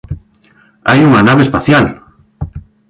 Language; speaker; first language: Galician; native; Galician